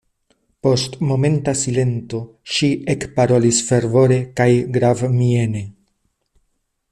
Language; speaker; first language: Esperanto; non-native, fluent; Spanish